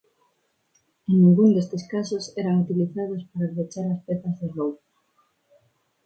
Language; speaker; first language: Galician; non-native, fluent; Spanish